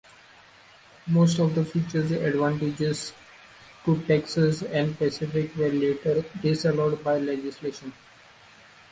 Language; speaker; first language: English; non-native, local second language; Marathi